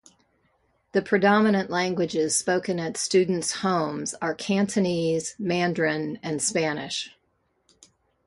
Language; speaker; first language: English; native; English